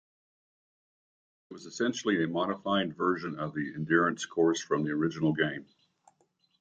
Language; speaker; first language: English; native; English